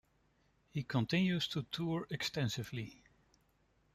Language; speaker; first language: English; non-native, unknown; Dutch